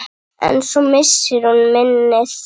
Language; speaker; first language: Icelandic; native; Icelandic